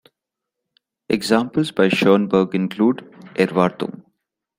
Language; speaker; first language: English; non-native, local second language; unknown